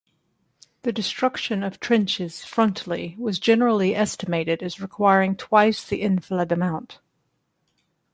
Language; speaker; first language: English; native; English